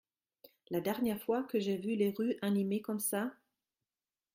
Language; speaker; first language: French; non-native, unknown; German